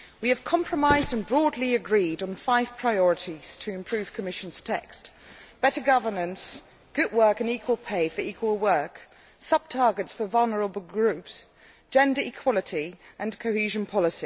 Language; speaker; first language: English; non-native, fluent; Dutch